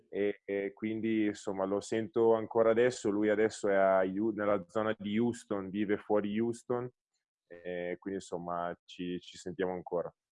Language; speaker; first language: Italian; native; Italian